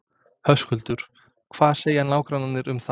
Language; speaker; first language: Icelandic; non-native, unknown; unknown